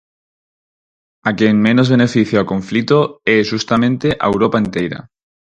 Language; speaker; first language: Galician; non-native, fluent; Spanish